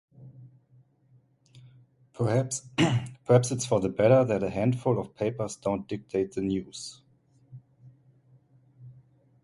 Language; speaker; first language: English; native; English